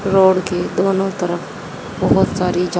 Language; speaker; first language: Hindi; native; Hindi